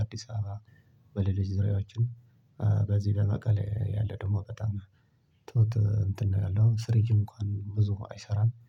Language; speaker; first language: Amharic; non-native, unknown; Tigrinya